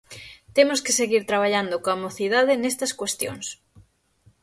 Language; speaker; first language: Galician; native; Galician